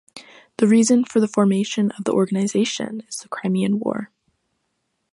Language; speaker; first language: English; non-native, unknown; French